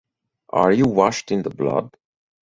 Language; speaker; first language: English; native; English